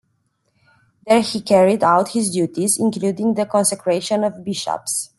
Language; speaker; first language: English; non-native, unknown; Romanian